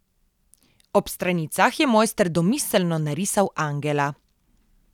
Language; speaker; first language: Slovenian; native; Slovenian